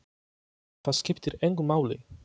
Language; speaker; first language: Icelandic; non-native, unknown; Polish